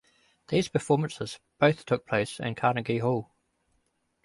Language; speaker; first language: English; native; English